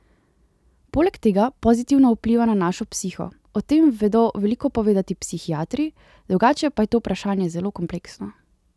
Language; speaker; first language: Slovenian; native; Slovenian